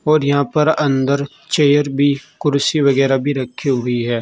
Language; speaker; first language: Hindi; native; Hindi